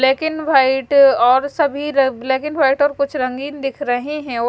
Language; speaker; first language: Hindi; non-native, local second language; Punjabi